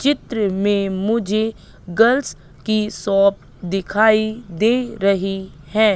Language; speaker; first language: Hindi; native; Hindi